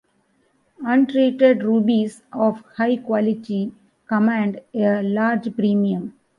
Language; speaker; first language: English; non-native, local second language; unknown